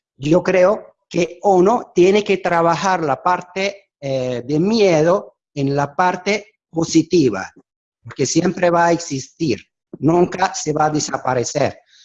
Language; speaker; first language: Spanish; non-native, fluent; Arabic